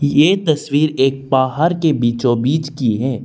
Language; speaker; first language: Hindi; non-native, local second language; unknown